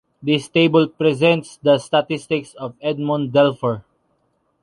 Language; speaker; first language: English; non-native, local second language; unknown